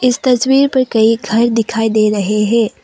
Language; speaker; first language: Hindi; non-native, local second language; Assamese